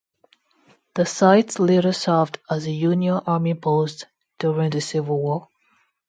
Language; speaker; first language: English; non-native, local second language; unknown